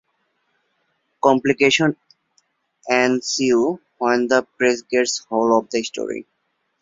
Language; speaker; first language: English; non-native, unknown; Bangla